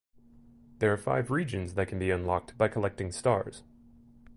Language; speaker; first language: English; native; English